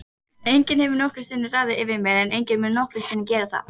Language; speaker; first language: Icelandic; native; Icelandic